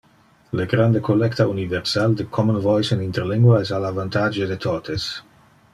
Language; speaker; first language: Interlingua; non-native, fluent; Dutch